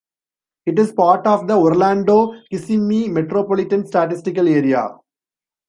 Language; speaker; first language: English; non-native, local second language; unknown